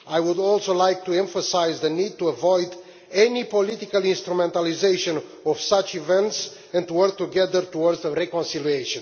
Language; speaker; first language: English; non-native, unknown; Romanian